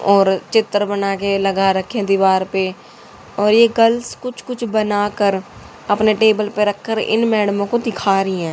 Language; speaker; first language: Hindi; native; Hindi